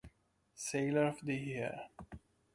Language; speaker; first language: English; non-native, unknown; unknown